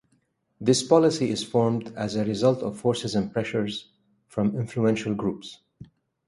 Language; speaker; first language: English; native; English